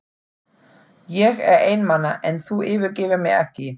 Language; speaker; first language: Icelandic; non-native, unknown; German